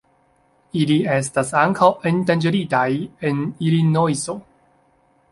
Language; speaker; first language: Esperanto; non-native, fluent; Chinese